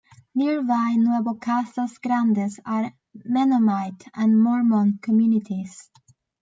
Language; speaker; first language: English; native; English